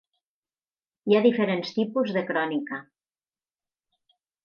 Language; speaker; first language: Catalan; native; Catalan